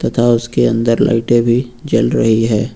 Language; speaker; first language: Hindi; native; Hindi